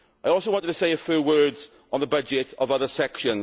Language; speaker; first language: English; native; English